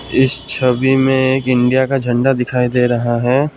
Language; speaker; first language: Hindi; non-native, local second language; Assamese